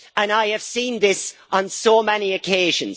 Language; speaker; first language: English; native; English